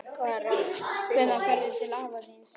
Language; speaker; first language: Icelandic; native; Icelandic